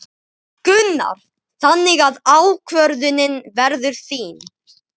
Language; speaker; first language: Icelandic; native; Icelandic